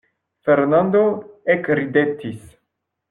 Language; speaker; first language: Esperanto; non-native, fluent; French